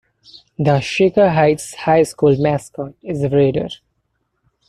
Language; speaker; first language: English; non-native, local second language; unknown